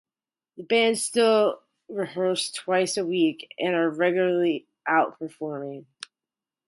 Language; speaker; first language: English; native; English